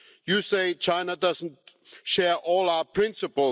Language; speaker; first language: English; non-native, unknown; German